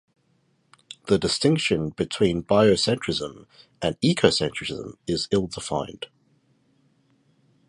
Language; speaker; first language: English; native; English